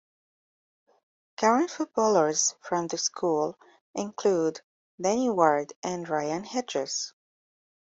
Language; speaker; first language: English; native; English